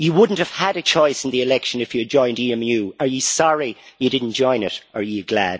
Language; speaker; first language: English; native; English